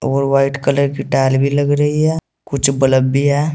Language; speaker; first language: Hindi; native; Hindi